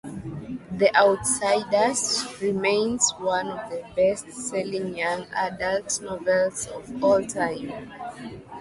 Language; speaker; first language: English; native; English